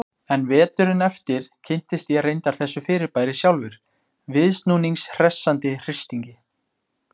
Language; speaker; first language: Icelandic; native; Icelandic